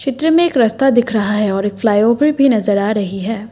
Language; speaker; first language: Hindi; non-native, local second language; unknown